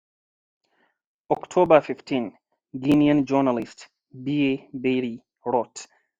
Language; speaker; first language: English; non-native, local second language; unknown